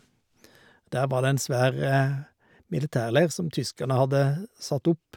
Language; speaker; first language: Norwegian; native; Norwegian